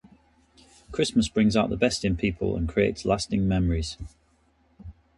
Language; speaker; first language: English; native; English